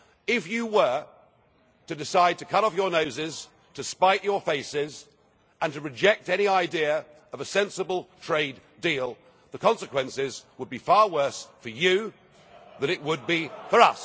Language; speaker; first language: English; native; English